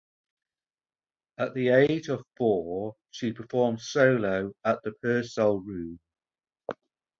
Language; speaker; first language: English; native; English